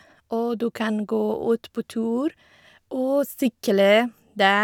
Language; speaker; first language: Norwegian; non-native, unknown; Persian